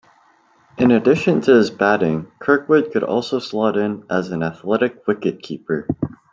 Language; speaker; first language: English; native; English